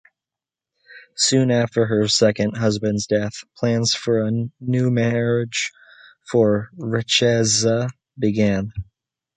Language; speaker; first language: English; native; English